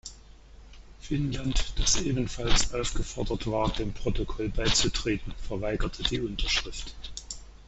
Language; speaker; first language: German; native; German